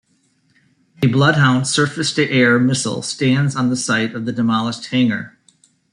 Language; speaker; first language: English; native; English